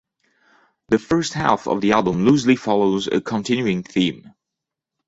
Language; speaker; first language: English; non-native, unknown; French